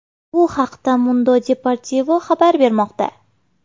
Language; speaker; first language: Uzbek; native; Uzbek